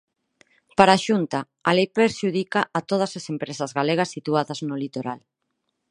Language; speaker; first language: Galician; non-native, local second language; Spanish